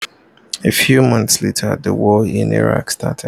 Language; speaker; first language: English; non-native, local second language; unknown